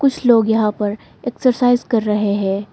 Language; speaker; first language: Hindi; non-native, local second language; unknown